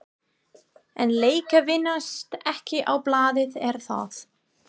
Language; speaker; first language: Icelandic; non-native, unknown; English